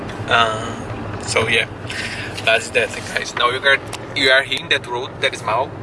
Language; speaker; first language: English; non-native, learner; Portuguese